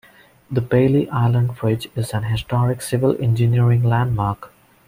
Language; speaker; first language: English; non-native, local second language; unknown